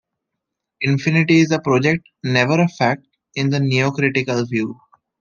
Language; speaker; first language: English; non-native, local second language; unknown